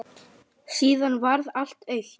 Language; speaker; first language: Icelandic; non-native, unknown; Lithuanian